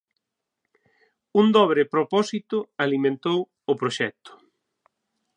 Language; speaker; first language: Galician; native; Galician